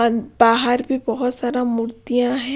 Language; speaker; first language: Hindi; non-native, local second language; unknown